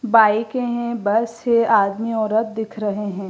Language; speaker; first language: Hindi; non-native, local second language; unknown